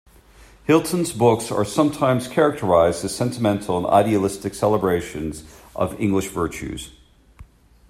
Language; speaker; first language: English; native; English